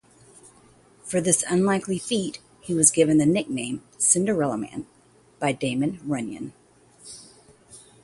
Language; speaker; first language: English; native; English